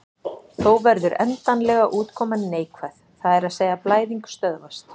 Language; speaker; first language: Icelandic; native; Icelandic